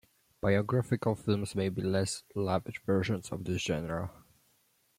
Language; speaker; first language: English; non-native, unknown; Polish